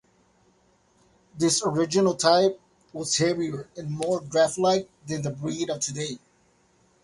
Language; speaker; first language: English; native; English